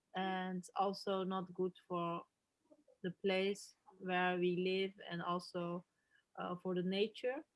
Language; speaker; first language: English; non-native, learner; Turkish